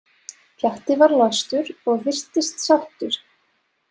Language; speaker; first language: Icelandic; non-native, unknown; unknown